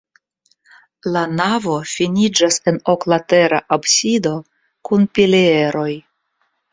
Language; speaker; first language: Esperanto; non-native, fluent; Russian